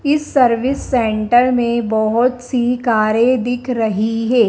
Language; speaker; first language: Hindi; native; Hindi